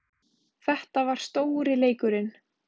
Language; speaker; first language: Icelandic; native; Icelandic